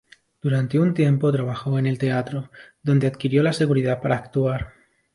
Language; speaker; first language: Spanish; non-native, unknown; English